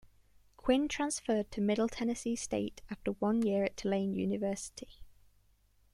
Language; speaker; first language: English; native; English